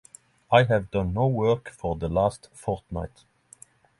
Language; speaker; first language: English; non-native, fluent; Norwegian